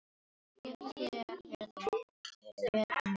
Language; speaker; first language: Icelandic; non-native, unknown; Filipino